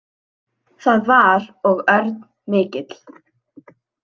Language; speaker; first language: Icelandic; native; Icelandic